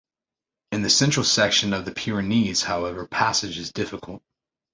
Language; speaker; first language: English; native; English